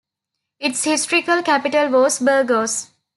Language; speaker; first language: English; non-native, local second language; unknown